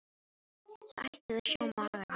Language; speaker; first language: Icelandic; non-native, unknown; Filipino